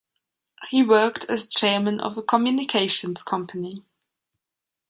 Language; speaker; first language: English; non-native, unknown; German